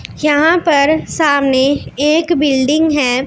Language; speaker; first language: Hindi; non-native, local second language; Punjabi